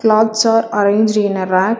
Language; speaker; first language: English; non-native, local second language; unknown